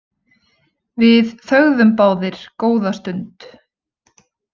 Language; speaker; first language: Icelandic; native; Icelandic